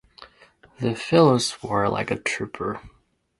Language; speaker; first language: English; non-native, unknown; Japanese